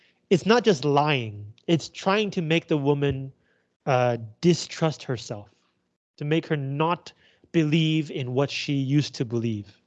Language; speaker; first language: English; non-native, fluent; Chinese